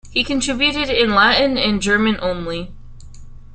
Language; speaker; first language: English; native; English